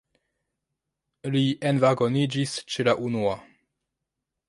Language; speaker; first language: Esperanto; non-native, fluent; French